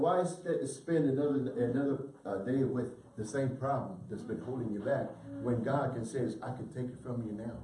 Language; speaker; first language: English; early bilingual, other home language; Spanish